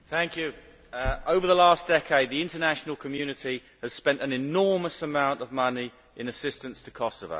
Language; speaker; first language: English; native; English